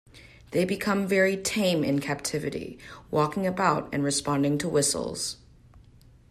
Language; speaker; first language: English; native; English